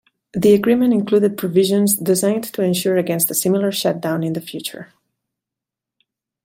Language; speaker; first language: English; non-native, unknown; Catalan